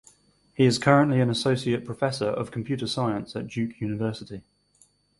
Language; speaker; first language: English; native; English